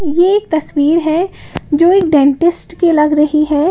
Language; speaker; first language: Hindi; native; Hindi